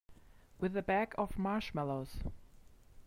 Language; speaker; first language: English; non-native, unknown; German